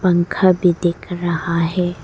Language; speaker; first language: Hindi; non-native, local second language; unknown